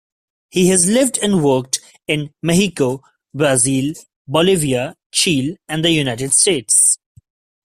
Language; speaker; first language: English; non-native, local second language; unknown